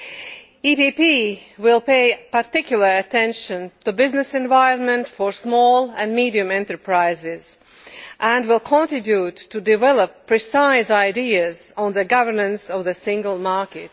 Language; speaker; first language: English; non-native, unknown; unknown